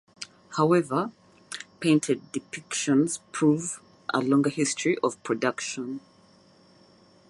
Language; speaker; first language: English; native; English